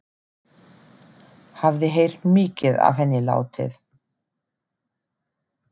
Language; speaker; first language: Icelandic; non-native, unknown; German